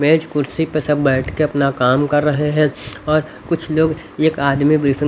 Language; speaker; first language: Hindi; native; Hindi